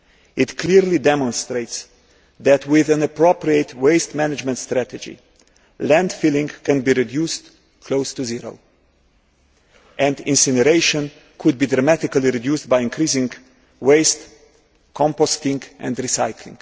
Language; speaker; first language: English; non-native, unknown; Slovenian